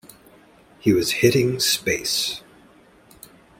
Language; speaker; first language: English; native; English